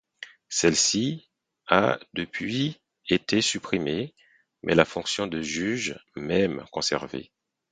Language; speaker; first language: French; non-native, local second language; Haitian Creole